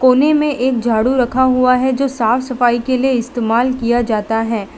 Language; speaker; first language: Hindi; non-native, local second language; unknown